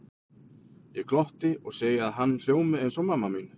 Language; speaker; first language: Icelandic; native; Icelandic